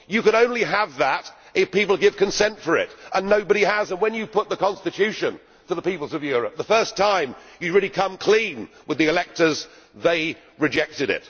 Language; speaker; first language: English; native; English